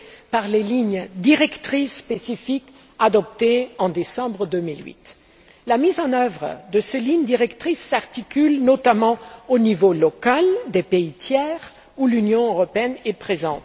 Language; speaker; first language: French; non-native, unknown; German